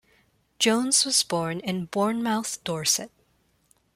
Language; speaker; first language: English; non-native, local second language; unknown